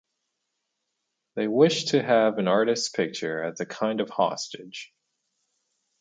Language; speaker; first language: English; native; English